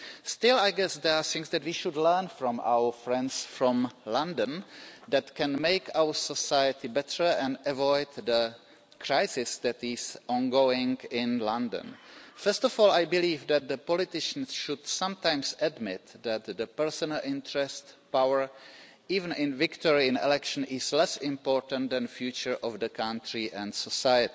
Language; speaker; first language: English; non-native, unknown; Czech